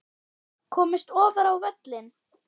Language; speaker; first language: Icelandic; non-native, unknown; German